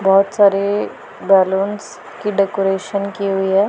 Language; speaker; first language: Hindi; non-native, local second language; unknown